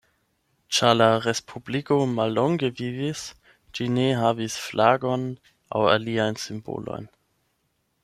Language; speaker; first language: Esperanto; non-native, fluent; German